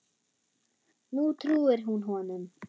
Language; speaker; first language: Icelandic; non-native, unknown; German